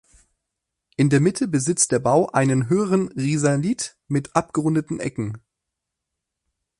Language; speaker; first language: German; native; German